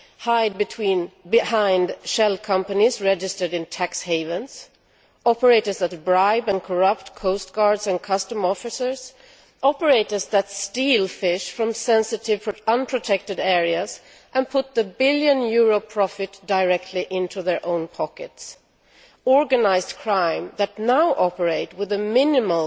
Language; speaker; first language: English; non-native, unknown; Swedish